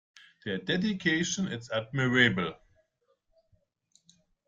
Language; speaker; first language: English; non-native, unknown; German